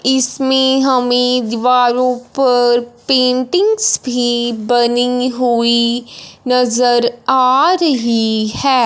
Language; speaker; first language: Hindi; non-native, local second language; Punjabi